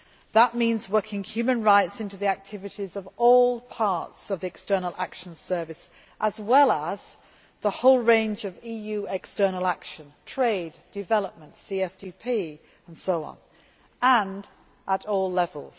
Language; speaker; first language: English; native; English